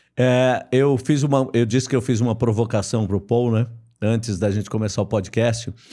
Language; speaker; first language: Portuguese; native; Portuguese